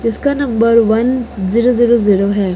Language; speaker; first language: Hindi; native; Hindi